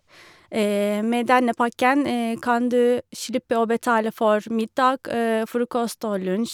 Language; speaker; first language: Norwegian; non-native, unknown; Turkish